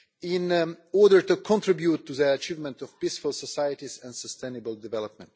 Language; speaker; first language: English; non-native, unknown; Russian